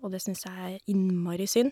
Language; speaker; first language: Norwegian; native; Norwegian